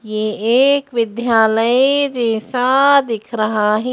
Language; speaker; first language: Hindi; native; Hindi